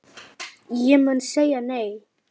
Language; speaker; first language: Icelandic; non-native, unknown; Lithuanian